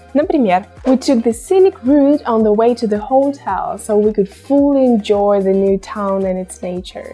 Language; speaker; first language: English; non-native, fluent; Russian